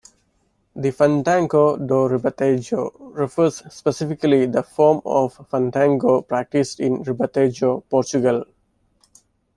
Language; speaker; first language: English; non-native, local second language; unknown